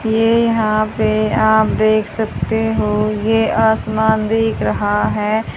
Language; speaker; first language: Hindi; native; Hindi